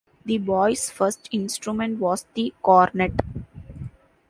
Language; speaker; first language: English; non-native, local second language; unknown